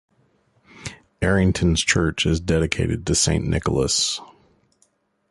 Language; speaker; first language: English; native; English